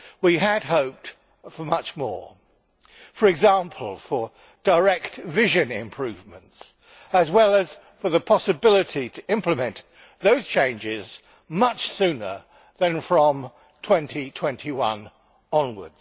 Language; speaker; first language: English; native; English